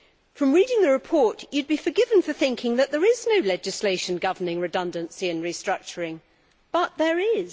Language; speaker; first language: English; native; English